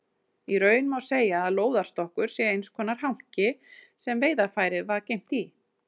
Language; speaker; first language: Icelandic; native; Icelandic